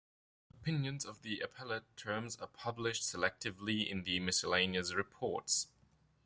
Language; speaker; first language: English; non-native, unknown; German